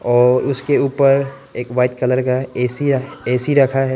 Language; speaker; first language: Hindi; non-native, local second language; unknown